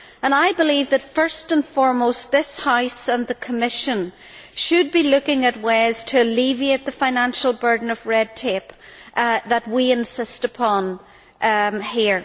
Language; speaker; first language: English; native; English